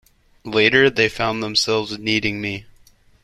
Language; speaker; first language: English; native; English